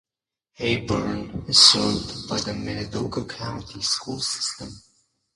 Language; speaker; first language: English; non-native, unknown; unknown